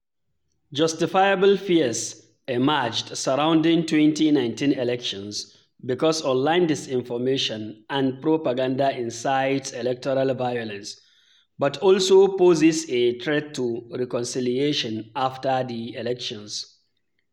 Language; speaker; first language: English; non-native, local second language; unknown